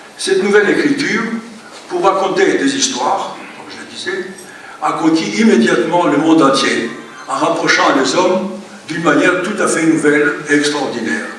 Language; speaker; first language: French; non-native, fluent; Greek